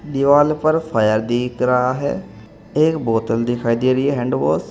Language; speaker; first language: Hindi; native; Hindi